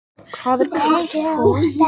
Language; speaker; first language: Icelandic; native; Icelandic